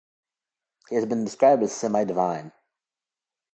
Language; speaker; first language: English; native; English